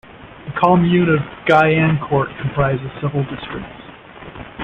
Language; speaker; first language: English; native; English